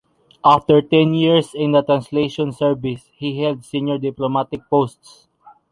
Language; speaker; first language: English; non-native, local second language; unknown